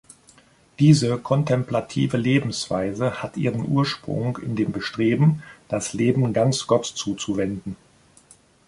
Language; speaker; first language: German; native; German